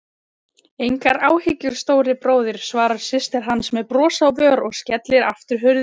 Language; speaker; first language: Icelandic; native; Icelandic